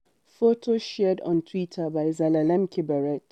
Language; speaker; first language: English; non-native, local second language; Hausa